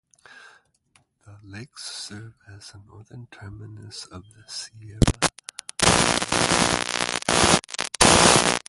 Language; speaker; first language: English; native; English